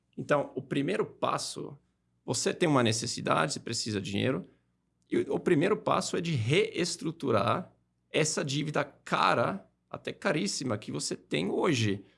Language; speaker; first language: Portuguese; non-native, fluent; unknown